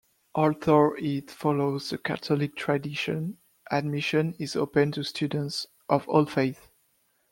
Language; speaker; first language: English; non-native, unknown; French